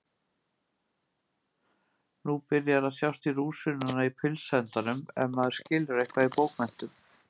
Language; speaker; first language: Icelandic; native; Icelandic